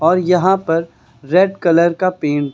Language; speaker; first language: Hindi; native; Hindi